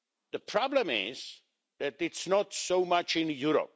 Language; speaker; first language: English; non-native, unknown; Czech